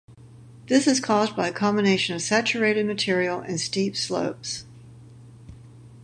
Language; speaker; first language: English; native; English